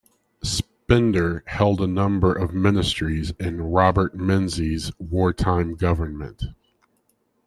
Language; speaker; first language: English; native; English